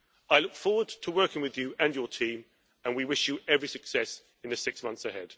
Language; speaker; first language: English; native; English